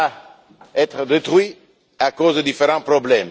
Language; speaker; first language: French; non-native, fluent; Italian